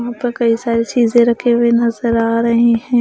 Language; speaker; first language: Hindi; non-native, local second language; Punjabi